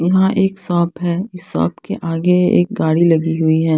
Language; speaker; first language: Hindi; non-native, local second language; Punjabi